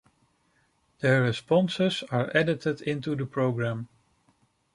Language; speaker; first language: English; non-native, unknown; Dutch